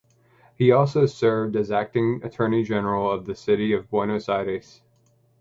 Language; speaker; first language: English; native; English